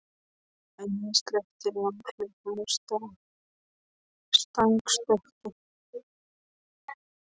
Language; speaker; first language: Icelandic; non-native, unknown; Polish